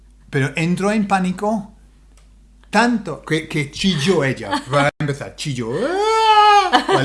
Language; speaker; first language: Spanish; non-native, fluent; English